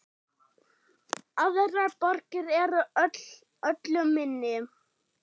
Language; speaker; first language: Icelandic; non-native, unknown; German